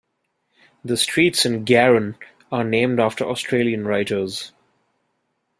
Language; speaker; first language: English; non-native, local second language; Bangla